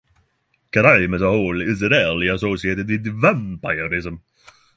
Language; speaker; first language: English; non-native, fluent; Norwegian